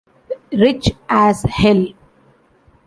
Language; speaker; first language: English; non-native, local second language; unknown